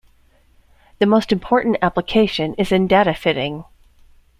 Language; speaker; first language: English; native; English